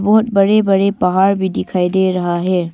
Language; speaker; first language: Hindi; early bilingual, other home language; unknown